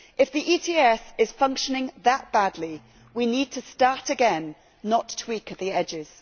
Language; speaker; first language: English; native; English